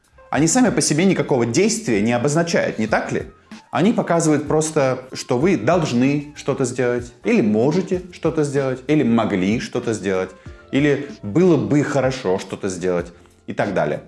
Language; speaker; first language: Russian; native; Russian